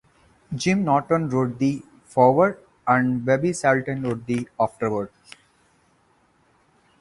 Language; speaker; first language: English; non-native, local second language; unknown